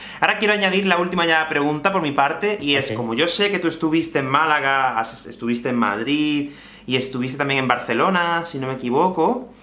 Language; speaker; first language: Spanish; native; Spanish